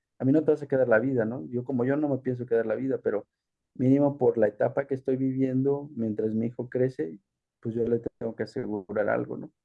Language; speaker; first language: Spanish; early bilingual, heritage; Spanish